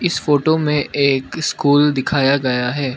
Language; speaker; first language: Hindi; non-native, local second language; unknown